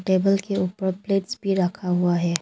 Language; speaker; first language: Hindi; non-native, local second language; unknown